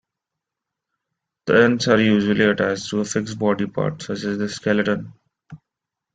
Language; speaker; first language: English; non-native, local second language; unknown